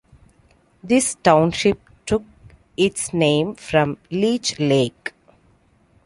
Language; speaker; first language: English; non-native, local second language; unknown